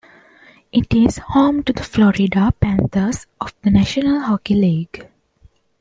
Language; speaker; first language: English; non-native, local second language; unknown